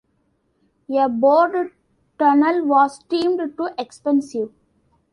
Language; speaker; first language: English; non-native, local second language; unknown